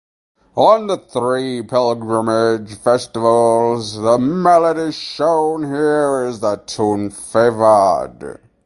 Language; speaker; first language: English; native; English